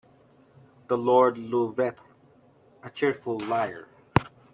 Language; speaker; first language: English; non-native, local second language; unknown